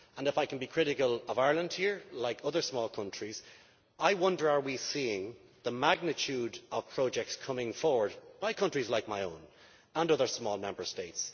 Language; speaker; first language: English; native; English